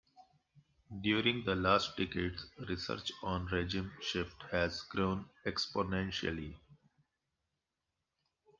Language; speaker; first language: English; non-native, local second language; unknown